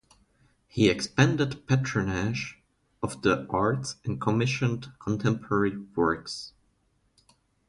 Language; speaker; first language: English; non-native, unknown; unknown